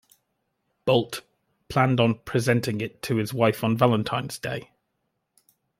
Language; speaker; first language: English; native; English